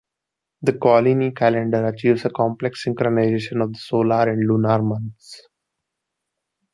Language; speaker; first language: English; non-native, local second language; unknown